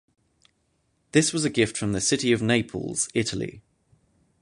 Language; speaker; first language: English; native; English